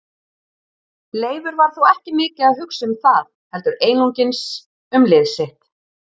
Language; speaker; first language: Icelandic; native; Icelandic